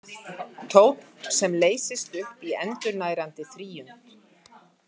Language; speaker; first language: Icelandic; native; Icelandic